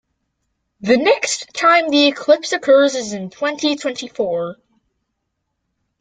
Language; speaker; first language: English; native; English